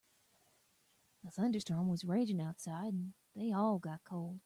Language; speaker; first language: English; native; English